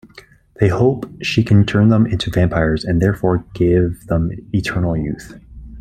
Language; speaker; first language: English; native; English